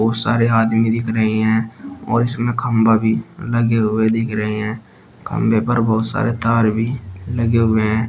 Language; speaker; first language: Hindi; native; Hindi